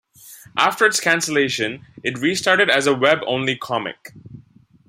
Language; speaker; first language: English; non-native, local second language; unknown